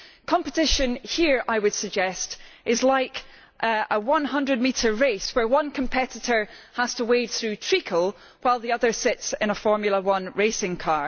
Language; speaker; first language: English; native; English